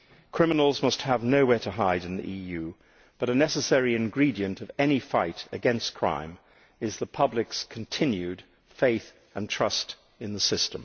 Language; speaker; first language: English; native; English